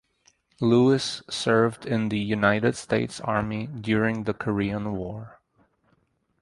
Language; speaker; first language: English; native; English